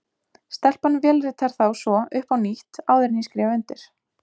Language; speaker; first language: Icelandic; native; Icelandic